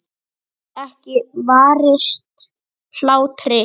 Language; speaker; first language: Icelandic; native; Icelandic